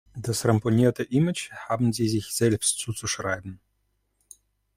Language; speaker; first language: German; non-native, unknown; Russian